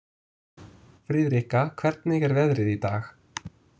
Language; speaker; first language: Icelandic; non-native, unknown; English